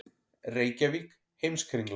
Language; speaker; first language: Icelandic; native; Icelandic